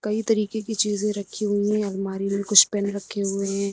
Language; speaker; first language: Hindi; native; Hindi